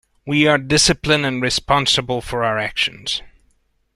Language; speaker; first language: English; non-native, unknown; Hungarian